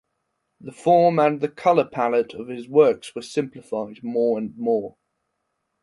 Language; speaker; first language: English; non-native, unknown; German